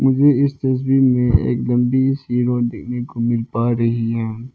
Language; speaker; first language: Hindi; non-native, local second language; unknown